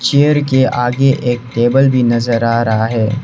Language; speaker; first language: Hindi; non-native, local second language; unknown